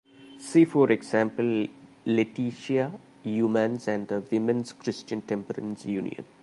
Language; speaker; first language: English; non-native, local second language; Malayalam